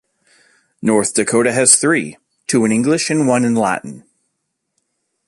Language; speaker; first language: English; native; English